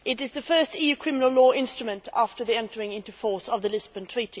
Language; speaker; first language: English; non-native, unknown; Swedish